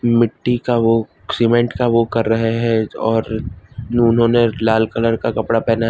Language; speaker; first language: Hindi; non-native, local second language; Gujarati